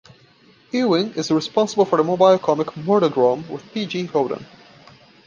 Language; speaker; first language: English; non-native, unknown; Portuguese